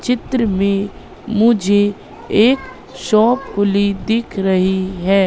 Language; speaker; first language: Hindi; native; Hindi